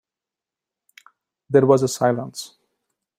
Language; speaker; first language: English; non-native, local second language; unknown